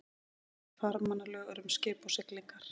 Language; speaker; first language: Icelandic; native; Icelandic